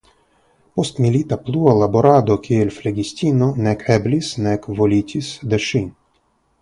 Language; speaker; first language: Esperanto; non-native, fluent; Russian